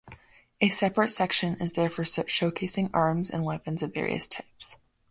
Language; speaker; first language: English; native; English